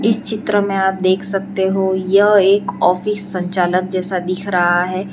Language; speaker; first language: Hindi; non-native, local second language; Gujarati